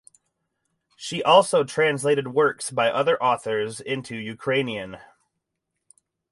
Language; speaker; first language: English; native; English